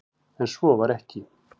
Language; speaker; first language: Icelandic; native; Icelandic